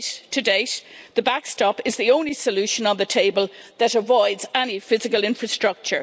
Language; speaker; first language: English; native; English